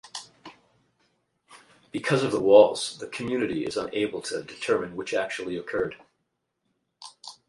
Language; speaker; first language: English; native; English